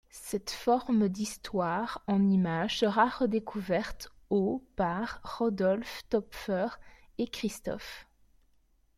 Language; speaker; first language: French; native; French